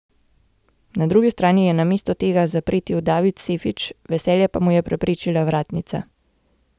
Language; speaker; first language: Slovenian; native; Slovenian